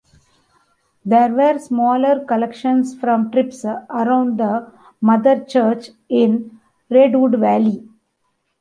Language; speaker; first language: English; non-native, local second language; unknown